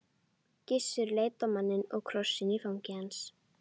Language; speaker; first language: Icelandic; native; Icelandic